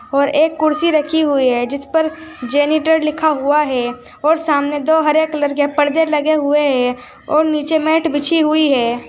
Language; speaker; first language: Hindi; native; Hindi